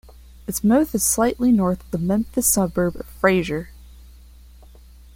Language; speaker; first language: English; non-native, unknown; Spanish